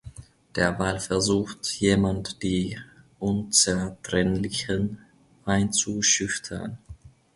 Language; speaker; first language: German; non-native, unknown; Finnish